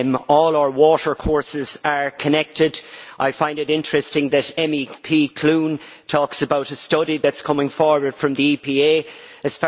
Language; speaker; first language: English; native; English